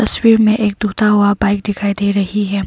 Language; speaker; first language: Hindi; non-native, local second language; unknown